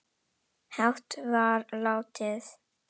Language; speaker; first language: Icelandic; non-native, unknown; Indonesian